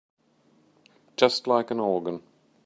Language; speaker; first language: English; native; English